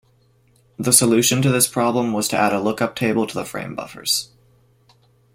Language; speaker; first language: English; native; English